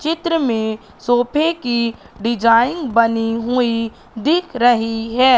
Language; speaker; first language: Hindi; native; Hindi